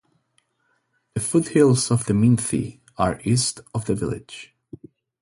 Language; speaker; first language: English; non-native, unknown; Spanish